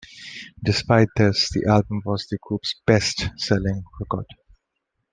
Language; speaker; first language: English; non-native, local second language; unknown